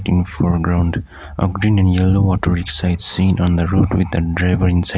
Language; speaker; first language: English; non-native, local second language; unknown